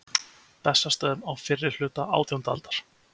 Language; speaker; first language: Icelandic; native; Icelandic